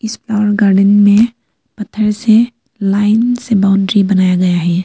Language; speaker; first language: Hindi; early bilingual, other home language; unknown